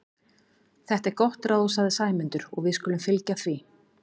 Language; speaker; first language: Icelandic; native; Icelandic